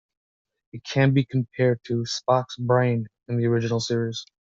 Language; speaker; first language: English; native; English